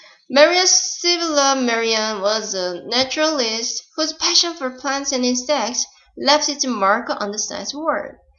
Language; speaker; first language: English; non-native, fluent; Korean